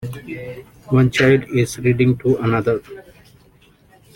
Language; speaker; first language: English; non-native, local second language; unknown